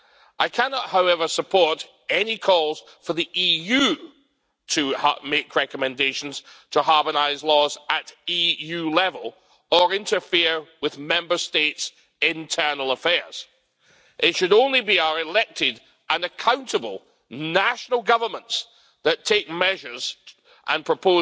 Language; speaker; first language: English; native; English